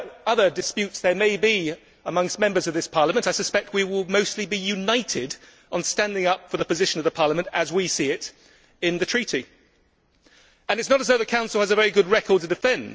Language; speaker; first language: English; native; English